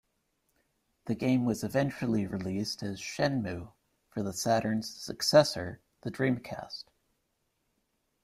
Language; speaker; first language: English; native; English